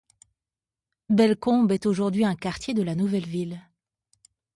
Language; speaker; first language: French; native; French